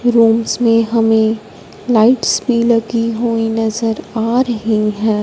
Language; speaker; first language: Hindi; non-native, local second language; Punjabi